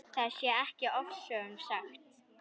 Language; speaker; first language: Icelandic; native; Icelandic